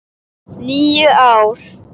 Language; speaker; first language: Icelandic; native; Icelandic